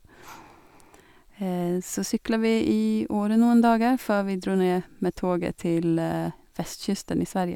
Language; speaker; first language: Norwegian; non-native, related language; Swedish